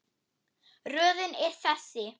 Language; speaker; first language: Icelandic; non-native, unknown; German